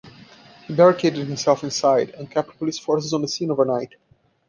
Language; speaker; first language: English; non-native, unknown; Portuguese